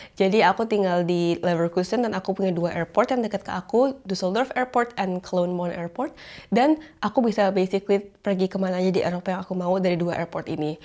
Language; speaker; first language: Indonesian; native; Indonesian